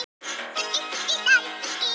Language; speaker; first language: Icelandic; non-native, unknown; Thai